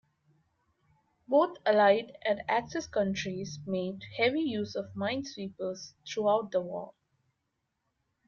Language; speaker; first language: English; non-native, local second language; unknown